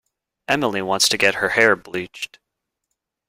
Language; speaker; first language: English; native; English